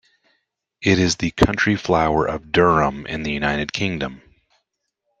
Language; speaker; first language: English; native; English